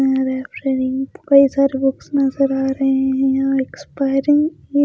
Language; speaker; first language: Hindi; non-native, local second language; Punjabi